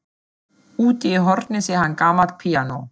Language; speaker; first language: Icelandic; non-native, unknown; German